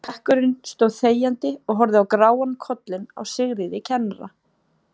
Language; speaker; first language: Icelandic; native; Icelandic